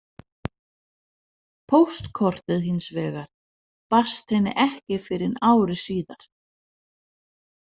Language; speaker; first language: Icelandic; non-native, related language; Danish